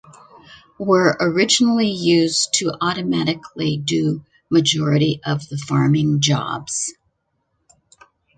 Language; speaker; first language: English; native; English